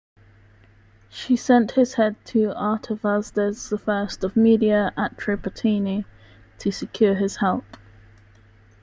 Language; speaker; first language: English; native; English